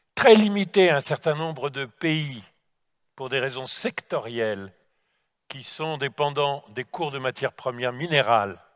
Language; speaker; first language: French; native; French